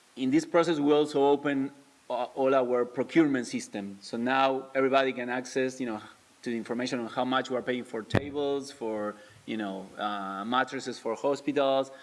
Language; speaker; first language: English; non-native, fluent; Spanish